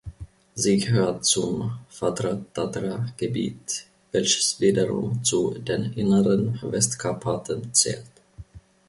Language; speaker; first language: German; non-native, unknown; Finnish